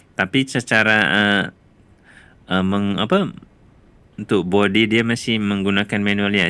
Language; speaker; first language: Malay; non-native, related language; Indonesian